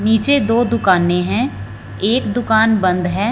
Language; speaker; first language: Hindi; non-native, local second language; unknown